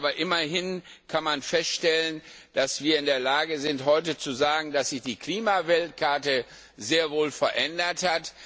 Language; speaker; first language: German; non-native, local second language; Luxembourgish